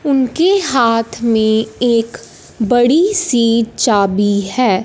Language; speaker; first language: Hindi; non-native, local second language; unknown